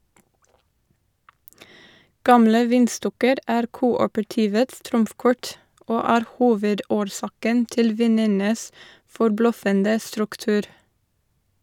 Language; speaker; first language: Norwegian; non-native, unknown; English